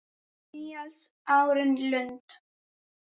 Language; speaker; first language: Icelandic; native; Icelandic